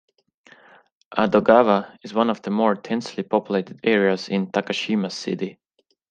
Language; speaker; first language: English; non-native, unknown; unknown